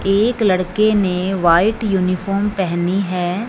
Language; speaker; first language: Hindi; non-native, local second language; Punjabi